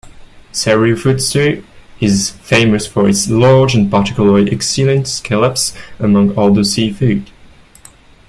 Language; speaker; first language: English; non-native, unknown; French